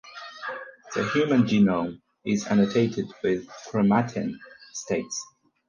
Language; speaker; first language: English; non-native, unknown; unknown